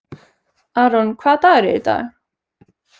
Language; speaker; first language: Icelandic; native; Icelandic